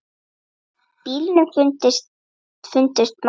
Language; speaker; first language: Icelandic; native; Icelandic